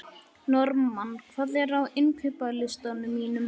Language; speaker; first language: Icelandic; native; Icelandic